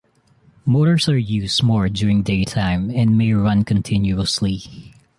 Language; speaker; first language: English; non-native, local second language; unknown